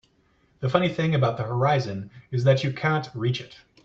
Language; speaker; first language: English; native; English